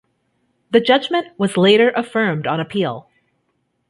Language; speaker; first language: English; native; English